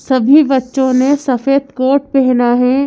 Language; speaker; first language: Hindi; native; Hindi